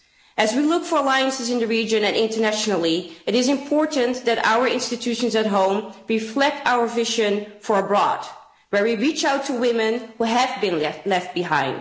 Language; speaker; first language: English; non-native, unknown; Dutch